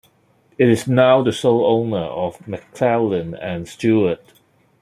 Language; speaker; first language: English; non-native, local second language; Cantonese